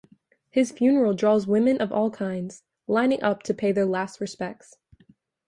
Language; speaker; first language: English; native; English